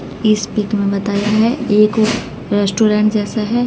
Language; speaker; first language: Hindi; native; Hindi